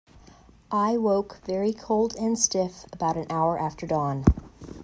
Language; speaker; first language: English; native; English